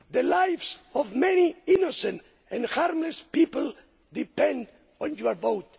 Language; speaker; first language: English; non-native, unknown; Spanish